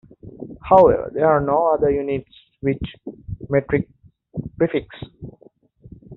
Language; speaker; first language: English; native; English